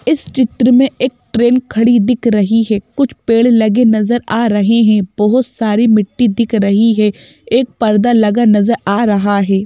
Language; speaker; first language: Hindi; native; Hindi